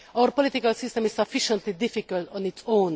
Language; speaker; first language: English; non-native, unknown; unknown